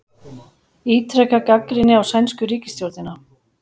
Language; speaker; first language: Icelandic; native; Icelandic